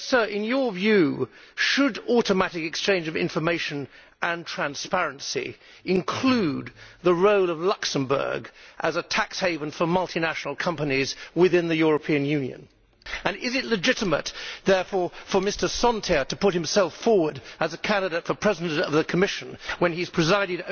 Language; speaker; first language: English; native; English